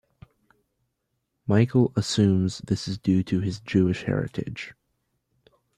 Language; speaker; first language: English; native; English